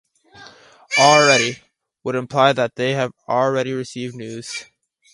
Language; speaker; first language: English; native; English